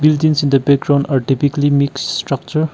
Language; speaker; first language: English; non-native, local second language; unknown